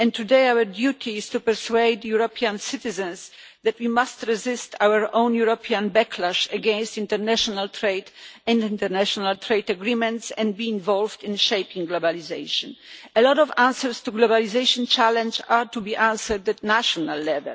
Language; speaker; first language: English; non-native, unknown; Polish